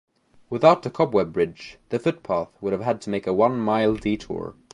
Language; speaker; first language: English; native; English